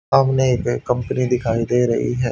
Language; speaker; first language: Hindi; native; Hindi